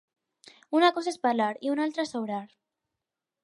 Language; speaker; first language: Catalan; non-native, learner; Spanish